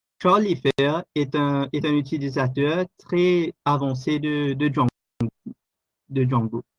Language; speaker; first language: French; non-native, local second language; Morisyen